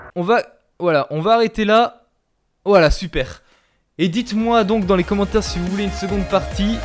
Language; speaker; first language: French; native; French